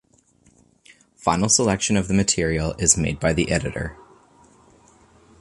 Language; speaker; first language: English; native; English